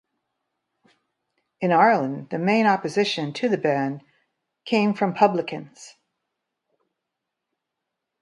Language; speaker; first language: English; native; English